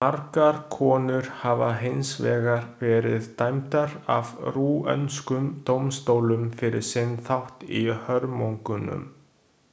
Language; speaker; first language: Icelandic; non-native, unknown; Chinese